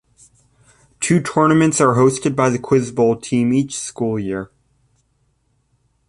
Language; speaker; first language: English; native; English